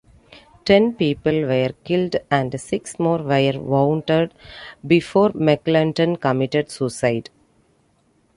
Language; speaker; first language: English; non-native, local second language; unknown